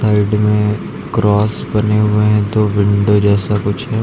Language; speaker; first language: Hindi; native; Hindi